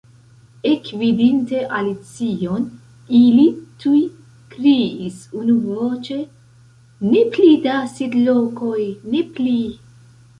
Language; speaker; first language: Esperanto; non-native, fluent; Central Kurdish